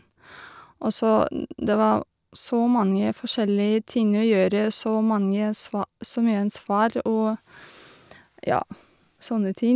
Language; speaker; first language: Norwegian; non-native, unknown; Russian